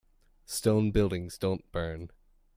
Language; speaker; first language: English; native; English